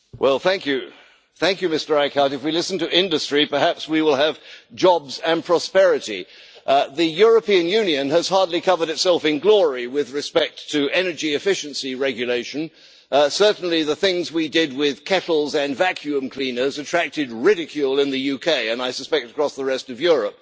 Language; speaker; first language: English; native; English